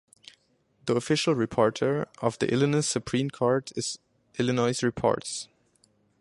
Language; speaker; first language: English; non-native, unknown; German